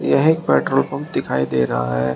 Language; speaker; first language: Hindi; native; Hindi